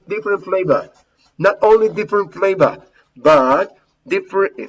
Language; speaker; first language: English; non-native, fluent; Spanish